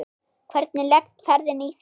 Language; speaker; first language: Icelandic; non-native, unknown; German